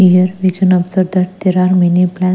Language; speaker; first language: English; non-native, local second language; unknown